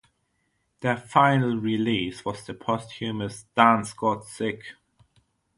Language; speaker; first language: English; non-native, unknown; German